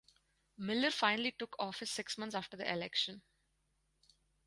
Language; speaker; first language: English; non-native, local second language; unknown